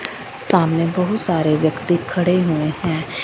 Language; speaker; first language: Hindi; non-native, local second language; Punjabi